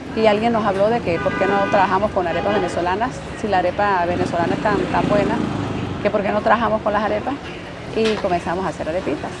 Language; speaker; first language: Spanish; native; Spanish